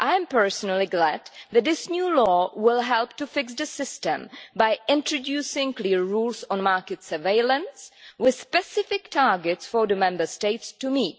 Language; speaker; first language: English; non-native, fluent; Czech